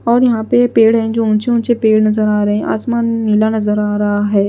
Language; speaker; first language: Hindi; non-native, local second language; Punjabi